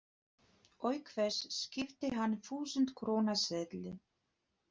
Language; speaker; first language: Icelandic; non-native, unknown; Polish